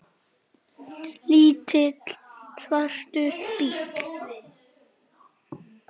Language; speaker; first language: Icelandic; native; Icelandic